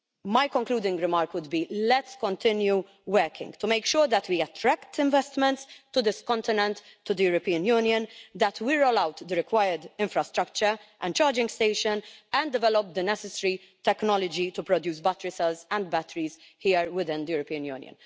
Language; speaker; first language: English; non-native, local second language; Maltese